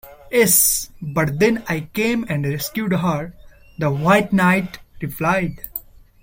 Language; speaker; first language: English; non-native, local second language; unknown